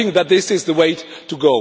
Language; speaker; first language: English; non-native, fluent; Czech